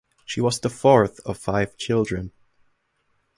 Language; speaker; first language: English; non-native, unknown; German